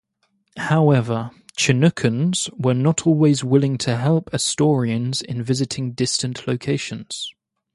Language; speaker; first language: English; native; English